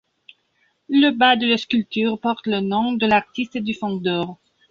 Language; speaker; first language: French; non-native, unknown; Belarusian